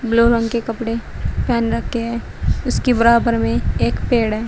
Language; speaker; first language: Hindi; native; Hindi